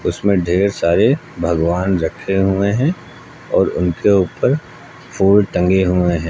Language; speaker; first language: Hindi; native; Hindi